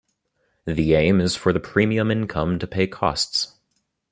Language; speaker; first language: English; native; English